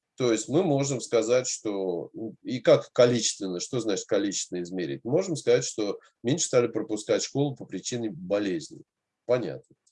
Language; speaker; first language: Russian; native; Russian